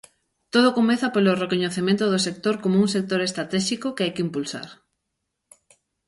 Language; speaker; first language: Galician; native; Galician